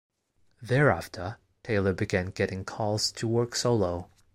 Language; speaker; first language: English; non-native, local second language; Cantonese